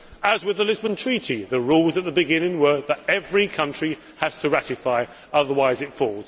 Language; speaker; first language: English; native; English